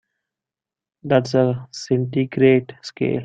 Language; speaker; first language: English; non-native, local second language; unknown